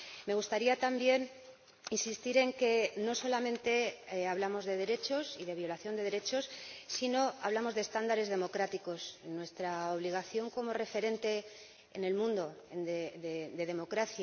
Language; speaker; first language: Spanish; native; Spanish